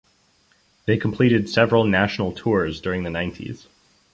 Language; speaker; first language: English; native; English